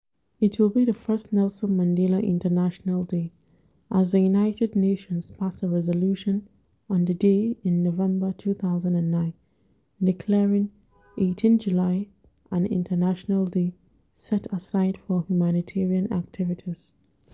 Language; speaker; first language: English; non-native, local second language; Hausa